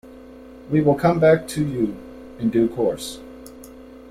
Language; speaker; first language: English; native; English